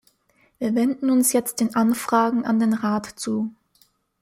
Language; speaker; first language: German; native; German